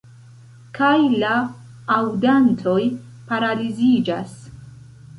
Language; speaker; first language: Esperanto; non-native, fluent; Central Kurdish